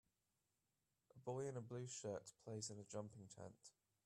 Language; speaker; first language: English; native; English